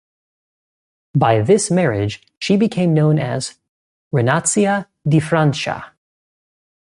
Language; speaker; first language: English; native; English